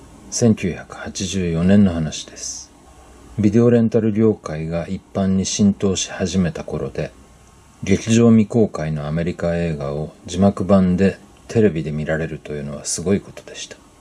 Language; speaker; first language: Japanese; native; Japanese